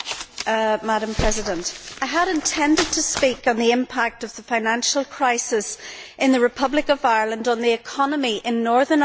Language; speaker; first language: English; native; English